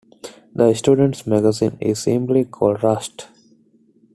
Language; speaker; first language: English; non-native, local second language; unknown